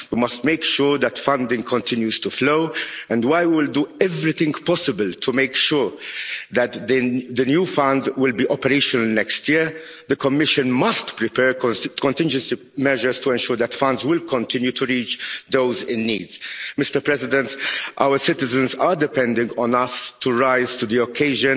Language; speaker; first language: English; non-native, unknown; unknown